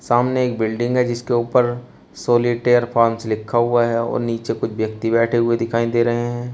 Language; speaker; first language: Hindi; native; Hindi